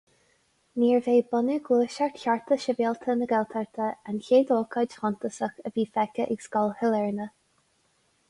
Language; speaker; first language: Irish; non-native, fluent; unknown